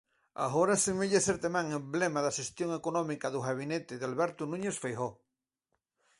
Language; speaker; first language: Galician; native; Galician